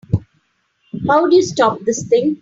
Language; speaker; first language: English; non-native, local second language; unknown